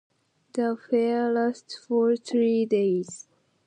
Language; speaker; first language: English; non-native, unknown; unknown